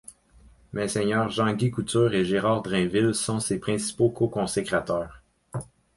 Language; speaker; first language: French; native; French